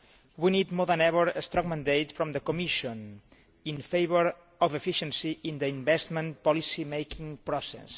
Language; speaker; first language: English; non-native, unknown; Catalan